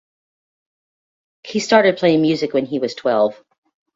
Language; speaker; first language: English; native; English